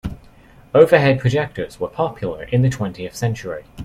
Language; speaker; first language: English; native; English